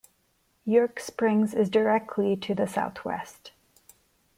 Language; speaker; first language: English; non-native, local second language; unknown